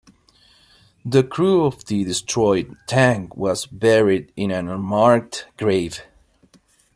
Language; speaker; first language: English; non-native, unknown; Spanish